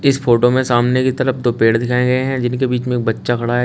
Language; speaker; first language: Hindi; native; Hindi